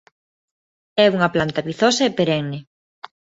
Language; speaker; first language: Galician; non-native, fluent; Spanish